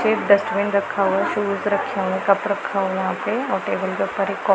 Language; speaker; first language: Hindi; non-native, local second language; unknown